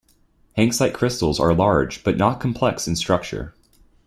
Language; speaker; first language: English; native; English